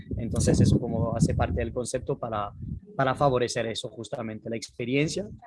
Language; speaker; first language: Spanish; non-native, fluent; French